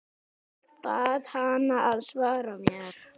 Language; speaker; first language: Icelandic; native; Icelandic